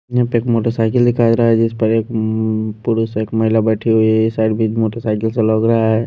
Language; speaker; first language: Hindi; non-native, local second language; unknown